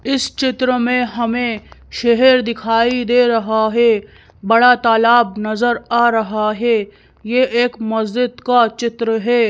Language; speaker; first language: Hindi; native; Hindi